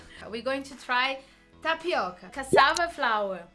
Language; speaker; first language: English; non-native, fluent; Portuguese